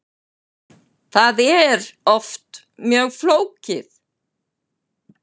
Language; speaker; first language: Icelandic; native; Icelandic